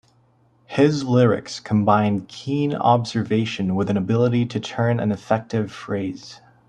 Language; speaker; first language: English; native; English